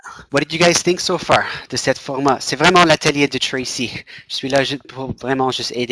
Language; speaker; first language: French; non-native, fluent; English